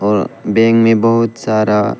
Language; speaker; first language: Hindi; non-native, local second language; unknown